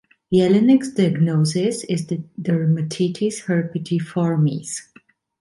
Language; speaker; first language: English; non-native, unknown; Italian